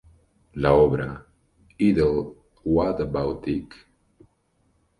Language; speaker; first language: Spanish; native; Spanish